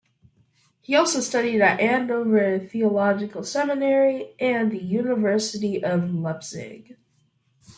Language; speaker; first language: English; native; English